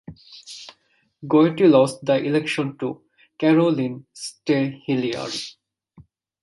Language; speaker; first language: English; non-native, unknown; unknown